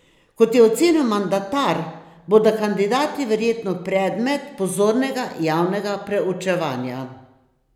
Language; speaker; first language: Slovenian; native; Slovenian